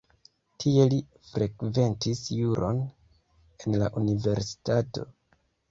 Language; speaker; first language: Esperanto; non-native, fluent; Kinyarwanda